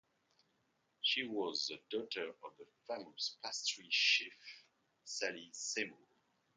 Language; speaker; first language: English; non-native, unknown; French